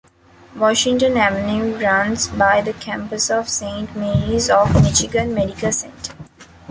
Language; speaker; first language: English; non-native, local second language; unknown